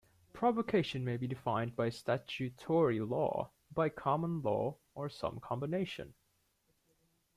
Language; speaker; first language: English; native; English